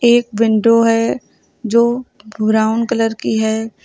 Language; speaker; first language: Hindi; native; Hindi